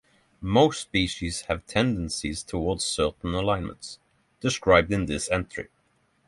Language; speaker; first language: English; non-native, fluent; Norwegian